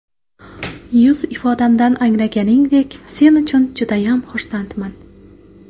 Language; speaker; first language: Uzbek; non-native, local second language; Kara-Kalpak